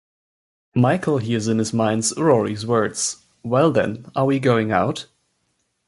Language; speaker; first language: English; non-native, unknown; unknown